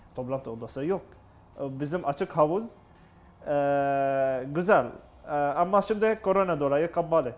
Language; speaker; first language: Turkish; non-native, learner; Arabic